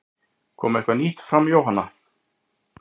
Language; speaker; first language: Icelandic; native; Icelandic